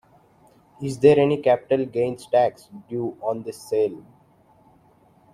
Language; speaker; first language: English; non-native, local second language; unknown